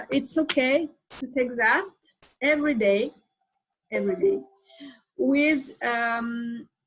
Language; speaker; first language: English; non-native, learner; French